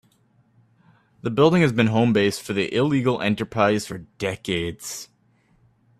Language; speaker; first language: English; native; English